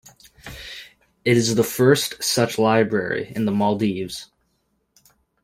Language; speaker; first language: English; native; English